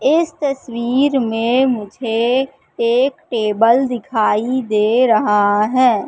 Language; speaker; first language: Hindi; native; Hindi